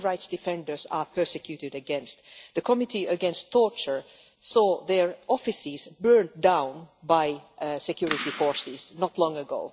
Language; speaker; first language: English; non-native, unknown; Finnish